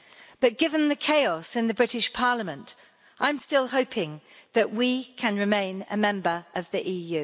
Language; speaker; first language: English; native; English